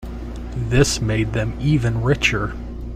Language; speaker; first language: English; native; English